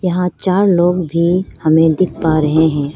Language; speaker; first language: Hindi; non-native, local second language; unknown